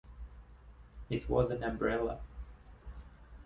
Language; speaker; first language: English; non-native, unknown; French